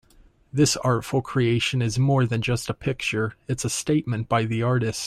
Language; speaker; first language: English; native; English